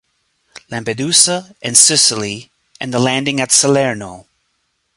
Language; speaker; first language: English; native; English